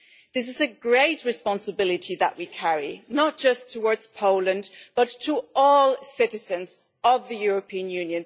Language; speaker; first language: English; non-native, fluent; German